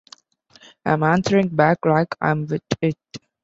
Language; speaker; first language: English; non-native, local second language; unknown